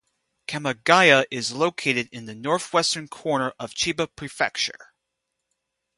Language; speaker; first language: English; native; English